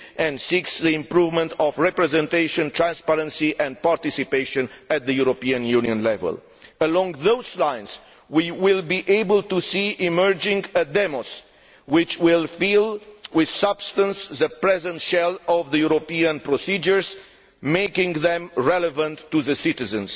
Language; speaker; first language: English; non-native, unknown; Romanian